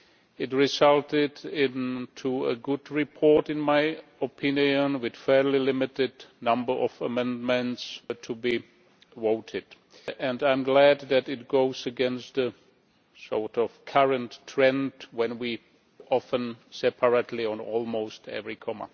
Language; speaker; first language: English; non-native, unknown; Czech